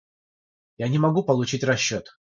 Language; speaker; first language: Russian; non-native, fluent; Georgian